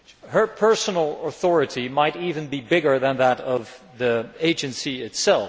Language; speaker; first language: English; non-native, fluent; Dutch